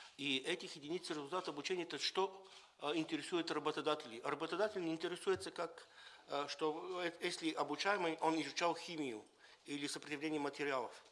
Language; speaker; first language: Russian; non-native, related language; Bulgarian